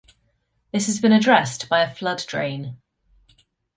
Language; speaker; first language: English; native; English